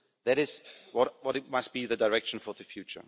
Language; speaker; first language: English; non-native, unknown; German